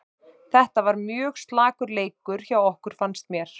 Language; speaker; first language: Icelandic; native; Icelandic